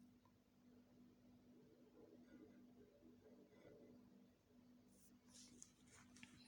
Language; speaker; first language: Hausa; native; Hausa